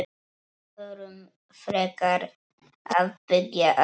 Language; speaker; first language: Icelandic; non-native, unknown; Polish